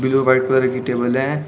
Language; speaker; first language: Hindi; native; Hindi